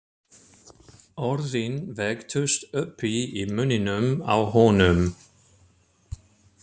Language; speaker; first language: Icelandic; non-native, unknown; German